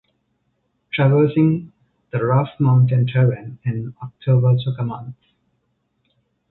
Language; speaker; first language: English; non-native, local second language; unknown